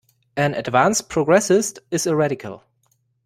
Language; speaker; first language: English; non-native, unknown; German